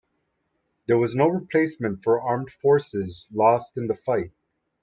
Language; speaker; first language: English; native; English